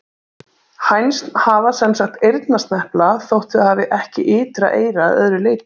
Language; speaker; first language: Icelandic; native; Icelandic